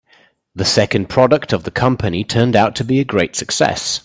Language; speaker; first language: English; native; English